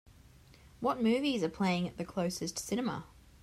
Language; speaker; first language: English; native; English